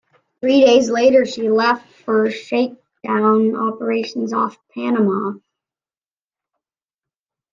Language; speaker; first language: English; native; English